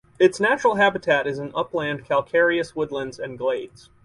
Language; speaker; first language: English; native; English